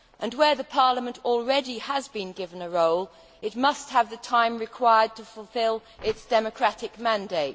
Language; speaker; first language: English; native; English